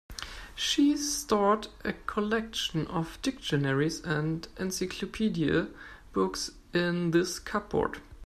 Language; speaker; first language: English; non-native, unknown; German